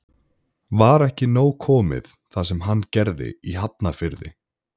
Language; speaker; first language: Icelandic; native; Icelandic